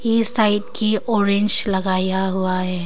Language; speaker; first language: Hindi; non-native, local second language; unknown